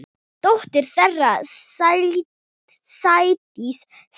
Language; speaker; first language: Icelandic; non-native, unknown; Thai